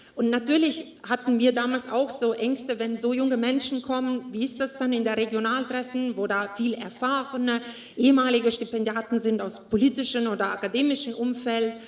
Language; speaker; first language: German; non-native, fluent; Estonian